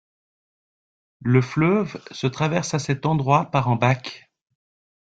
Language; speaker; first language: French; native; French